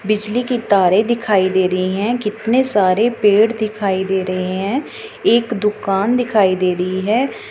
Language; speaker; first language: Hindi; non-native, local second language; Punjabi